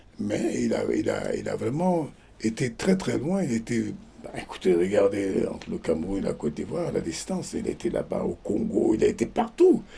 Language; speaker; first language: French; non-native, local second language; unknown